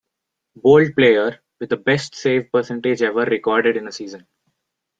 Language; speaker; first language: English; non-native, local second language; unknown